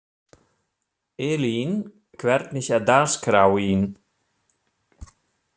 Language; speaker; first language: Icelandic; non-native, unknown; German